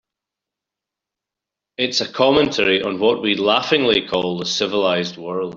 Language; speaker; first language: English; native; English